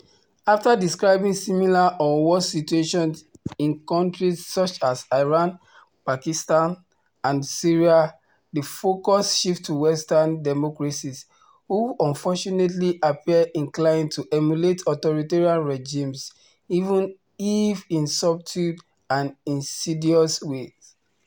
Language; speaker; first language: English; non-native, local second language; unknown